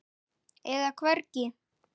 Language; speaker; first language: Icelandic; native; Icelandic